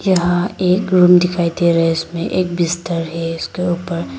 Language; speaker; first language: Hindi; non-native, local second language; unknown